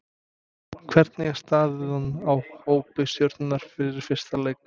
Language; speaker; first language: Icelandic; non-native, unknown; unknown